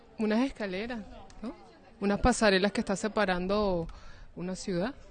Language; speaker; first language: Spanish; native; Spanish